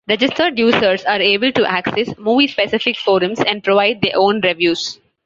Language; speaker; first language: English; non-native, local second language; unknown